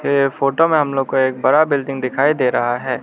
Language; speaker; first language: Hindi; non-native, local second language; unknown